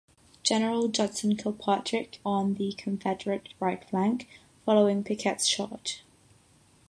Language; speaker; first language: English; non-native, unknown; Catalan